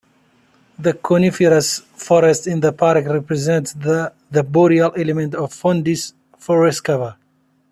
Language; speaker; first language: English; non-native, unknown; Central Kurdish